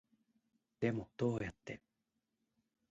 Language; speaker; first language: Japanese; native; Japanese